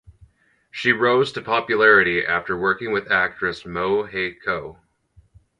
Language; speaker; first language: English; native; English